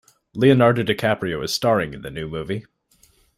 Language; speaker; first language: English; native; English